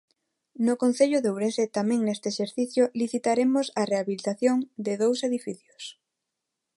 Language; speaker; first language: Galician; non-native, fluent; Spanish